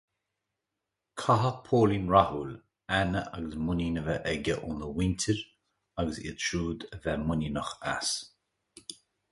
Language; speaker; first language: Irish; native; Irish